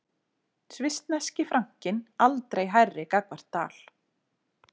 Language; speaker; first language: Icelandic; native; Icelandic